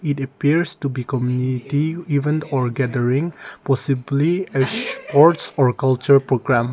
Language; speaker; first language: English; non-native, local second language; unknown